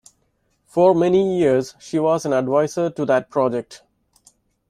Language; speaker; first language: English; non-native, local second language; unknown